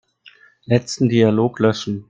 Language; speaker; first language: German; native; German